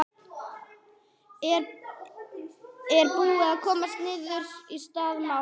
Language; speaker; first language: Icelandic; non-native, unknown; English